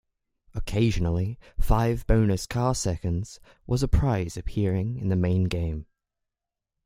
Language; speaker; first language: English; native; English